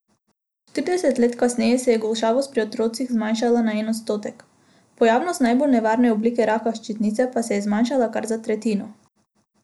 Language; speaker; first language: Slovenian; non-native, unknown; Macedonian